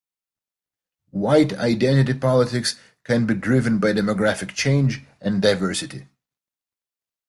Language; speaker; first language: English; native; English